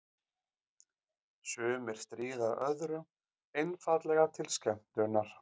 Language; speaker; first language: Icelandic; native; Icelandic